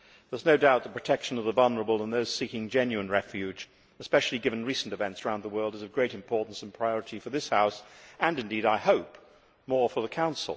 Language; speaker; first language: English; native; English